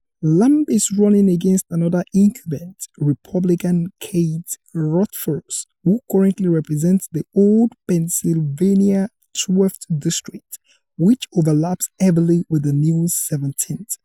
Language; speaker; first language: English; non-native, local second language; Yoruba